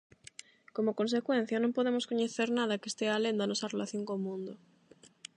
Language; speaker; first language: Galician; non-native, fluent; Spanish